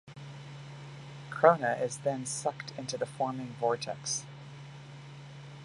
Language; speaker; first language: English; native; English